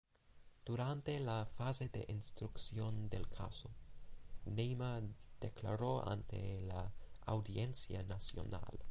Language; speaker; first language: Spanish; non-native, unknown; English